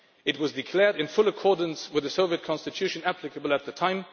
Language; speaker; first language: English; non-native, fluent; Luxembourgish